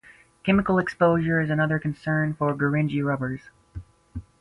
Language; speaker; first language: English; native; English